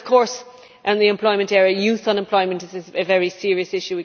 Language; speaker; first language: English; native; English